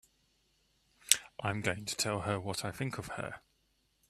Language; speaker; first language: English; native; English